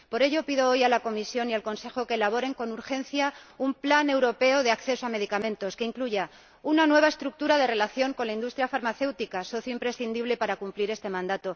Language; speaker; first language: Spanish; native; Spanish